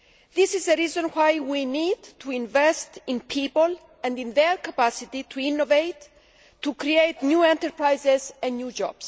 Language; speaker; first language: English; non-native, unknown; Greek